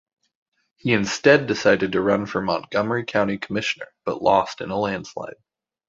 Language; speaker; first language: English; native; English